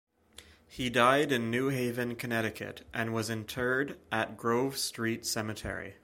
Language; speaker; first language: English; native; English